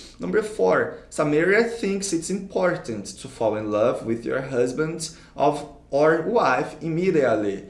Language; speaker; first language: English; non-native, fluent; Portuguese